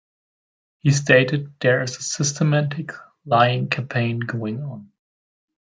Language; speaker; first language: English; non-native, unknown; German